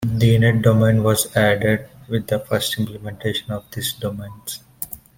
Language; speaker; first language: English; non-native, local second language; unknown